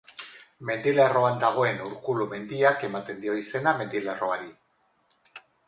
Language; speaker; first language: Basque; non-native, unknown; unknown